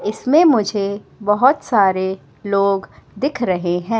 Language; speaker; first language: Hindi; native; Hindi